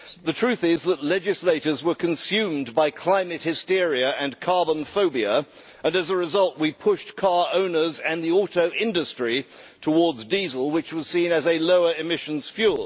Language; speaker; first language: English; native; English